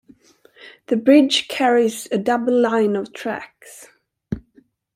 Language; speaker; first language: English; non-native, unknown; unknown